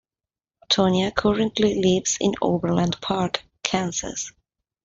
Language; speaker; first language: English; non-native, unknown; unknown